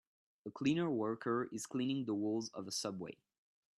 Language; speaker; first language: English; non-native, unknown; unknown